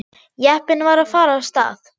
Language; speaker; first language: Icelandic; non-native, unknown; German